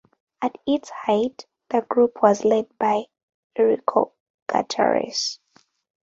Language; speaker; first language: English; non-native, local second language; Ganda